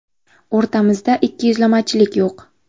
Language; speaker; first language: Uzbek; native; Uzbek